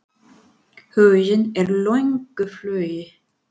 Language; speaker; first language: Icelandic; non-native, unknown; Spanish